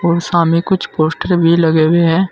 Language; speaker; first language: Hindi; native; Hindi